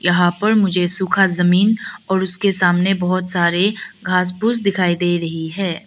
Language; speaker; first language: Hindi; early bilingual, other home language; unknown